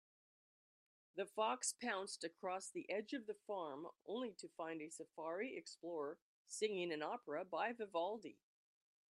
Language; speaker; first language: English; native; English